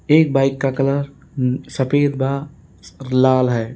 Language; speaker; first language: Hindi; native; Hindi